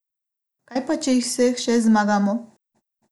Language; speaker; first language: Slovenian; non-native, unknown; Macedonian